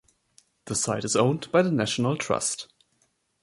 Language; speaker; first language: English; non-native, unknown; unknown